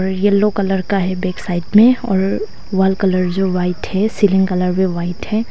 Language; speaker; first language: Hindi; non-native, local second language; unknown